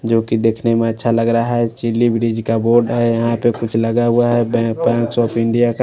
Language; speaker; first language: Hindi; non-native, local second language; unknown